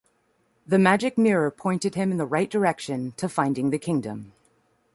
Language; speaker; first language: English; native; English